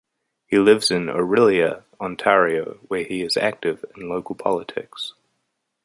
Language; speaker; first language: English; native; English